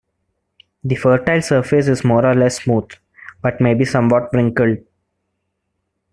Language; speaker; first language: English; non-native, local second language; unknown